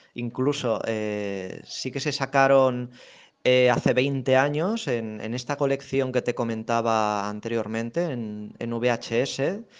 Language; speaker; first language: Spanish; native; Spanish